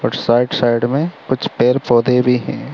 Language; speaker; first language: Hindi; non-native, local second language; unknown